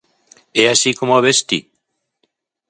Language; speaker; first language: Galician; native; Galician